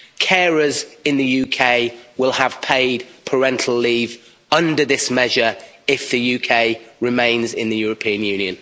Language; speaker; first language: English; native; English